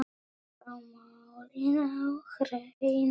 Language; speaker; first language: Icelandic; non-native, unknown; Polish